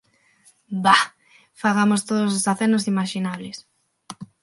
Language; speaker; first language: Galician; non-native, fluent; Spanish